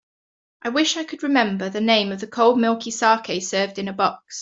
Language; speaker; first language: English; native; English